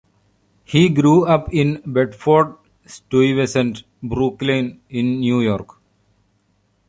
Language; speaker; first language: English; non-native, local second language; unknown